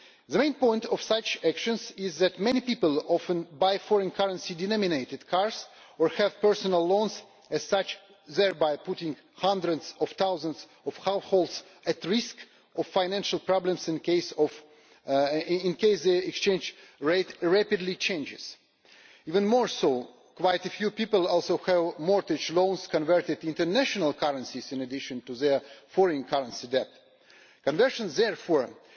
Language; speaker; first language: English; non-native, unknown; Russian